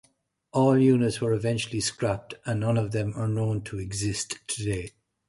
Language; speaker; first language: English; native; English